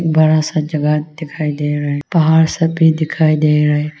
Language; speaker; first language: Hindi; non-native, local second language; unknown